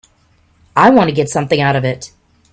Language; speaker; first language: English; native; English